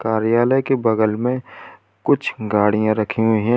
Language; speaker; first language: Hindi; native; Hindi